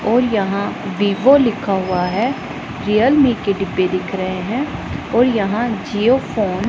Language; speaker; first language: Hindi; non-native, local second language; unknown